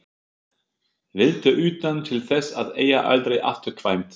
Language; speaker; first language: Icelandic; non-native, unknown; German